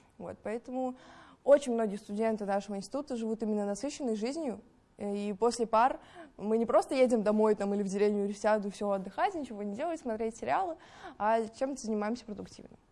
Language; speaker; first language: Russian; native; Russian